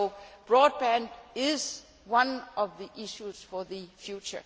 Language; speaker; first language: English; non-native, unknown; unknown